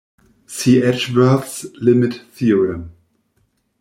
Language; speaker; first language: English; non-native, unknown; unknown